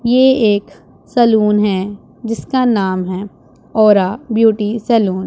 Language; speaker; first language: Hindi; non-native, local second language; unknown